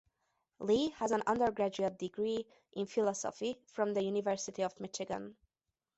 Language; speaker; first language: English; non-native, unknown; Hungarian